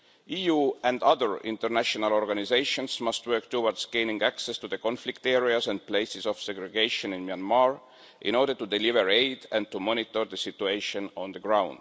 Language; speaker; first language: English; non-native, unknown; Estonian